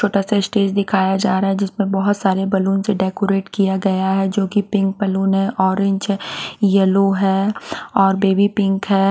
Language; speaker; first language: Hindi; non-native, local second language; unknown